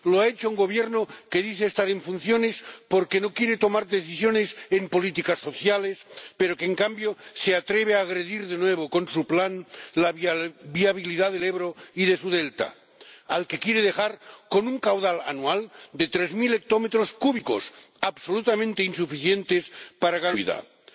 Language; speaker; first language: Spanish; non-native, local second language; Catalan